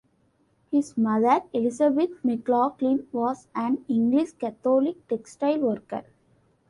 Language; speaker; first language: English; non-native, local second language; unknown